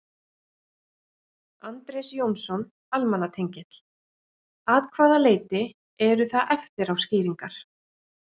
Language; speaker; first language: Icelandic; native; Icelandic